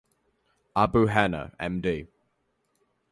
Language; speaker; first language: English; native; English